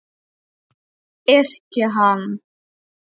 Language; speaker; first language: Icelandic; non-native, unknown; Polish